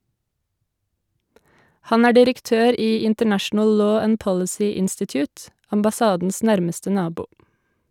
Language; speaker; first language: Norwegian; native; Norwegian